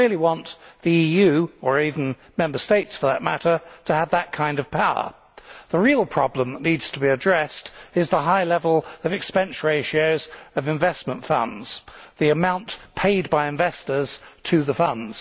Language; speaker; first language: English; native; English